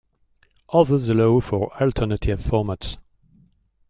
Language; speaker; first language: English; non-native, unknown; French